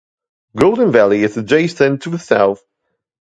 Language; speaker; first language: English; non-native, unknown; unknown